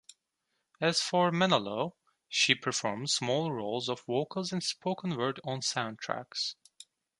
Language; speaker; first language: English; non-native, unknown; Turkish